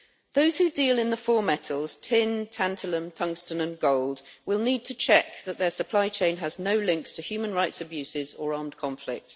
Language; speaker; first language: English; native; English